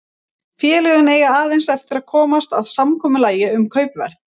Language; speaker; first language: Icelandic; native; Icelandic